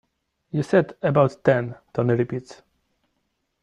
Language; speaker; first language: English; non-native, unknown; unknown